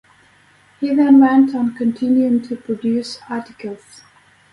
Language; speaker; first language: English; native; English